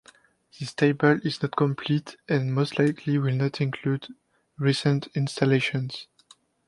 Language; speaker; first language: English; non-native, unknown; French